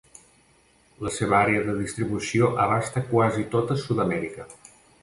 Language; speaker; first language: Catalan; native; Catalan